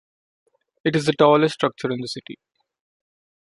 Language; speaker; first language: English; non-native, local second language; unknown